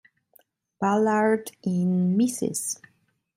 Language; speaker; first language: German; non-native, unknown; Italian